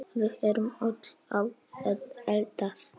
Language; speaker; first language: Icelandic; non-native, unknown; Polish